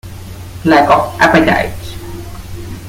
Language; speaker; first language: English; non-native, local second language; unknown